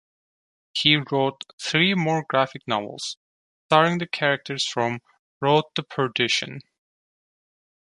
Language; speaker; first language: English; non-native, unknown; Turkish